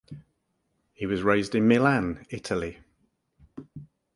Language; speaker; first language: English; native; English